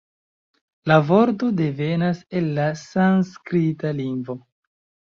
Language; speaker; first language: Esperanto; non-native, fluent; Chinese